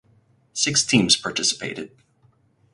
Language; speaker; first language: English; native; English